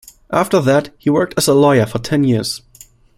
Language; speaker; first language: English; non-native, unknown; German